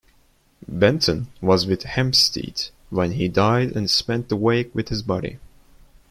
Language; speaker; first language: English; non-native, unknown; Turkish